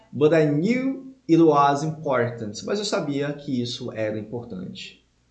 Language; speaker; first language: English; non-native, fluent; Portuguese